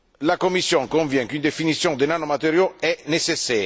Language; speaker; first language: French; non-native, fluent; Italian